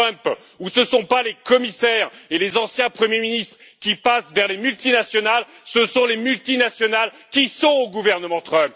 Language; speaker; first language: French; native; French